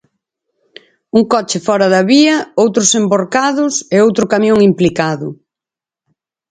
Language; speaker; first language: Galician; native; Galician